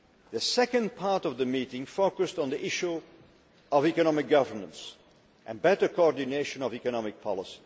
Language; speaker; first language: English; non-native, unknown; Dutch